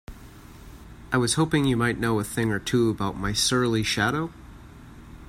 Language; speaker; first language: English; native; English